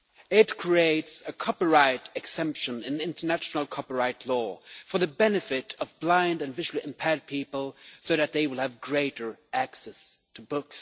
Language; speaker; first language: English; non-native, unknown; Swedish